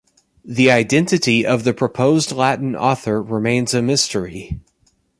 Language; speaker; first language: English; native; English